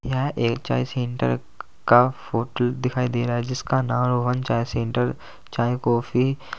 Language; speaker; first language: Hindi; native; Hindi